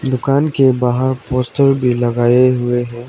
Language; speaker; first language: Hindi; non-native, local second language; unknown